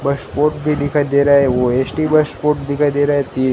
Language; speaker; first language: Hindi; non-native, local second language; Gujarati